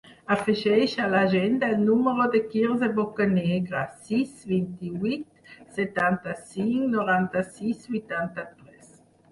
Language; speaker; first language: Catalan; non-native, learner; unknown